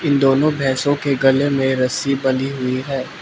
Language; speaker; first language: Hindi; non-native, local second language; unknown